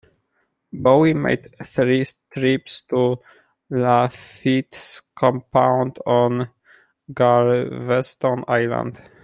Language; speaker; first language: English; non-native, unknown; Polish